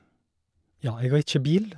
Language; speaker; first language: Norwegian; native; Norwegian